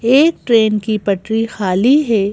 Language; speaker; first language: Hindi; native; Hindi